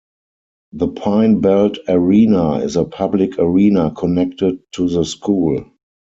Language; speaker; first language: English; non-native, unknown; German